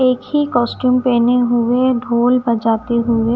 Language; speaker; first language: Hindi; non-native, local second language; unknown